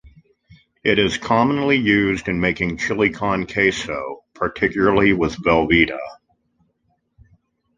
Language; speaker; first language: English; native; English